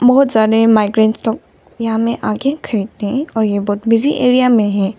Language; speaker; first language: Hindi; non-native, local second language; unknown